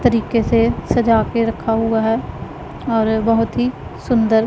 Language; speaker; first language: Hindi; non-native, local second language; Punjabi